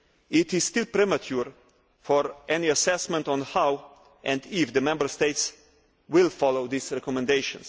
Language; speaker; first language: English; non-native, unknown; Slovenian